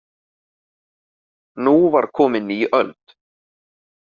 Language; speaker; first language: Icelandic; native; Icelandic